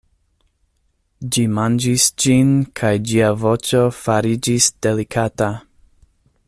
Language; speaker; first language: Esperanto; non-native, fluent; English